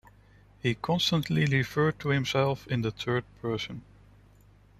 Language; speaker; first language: English; non-native, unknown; Dutch